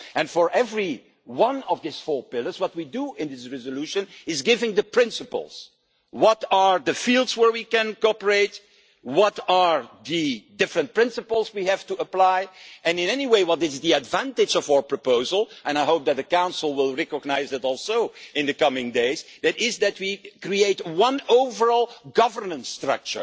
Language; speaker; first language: English; non-native, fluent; Dutch